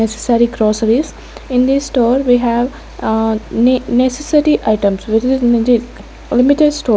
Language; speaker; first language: English; non-native, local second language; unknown